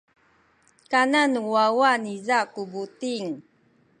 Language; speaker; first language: Sakizaya; non-native, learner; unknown